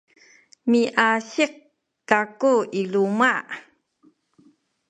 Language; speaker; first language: Sakizaya; non-native, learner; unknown